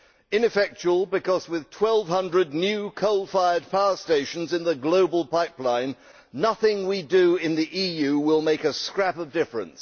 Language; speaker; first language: English; native; English